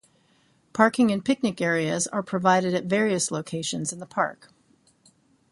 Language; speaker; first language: English; native; English